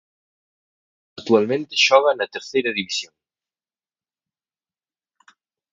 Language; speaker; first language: Galician; native; Galician